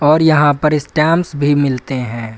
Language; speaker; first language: Hindi; native; Hindi